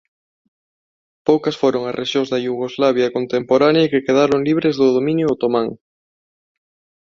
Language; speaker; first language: Galician; non-native, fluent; Spanish